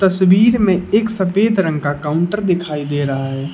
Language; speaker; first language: Hindi; native; Hindi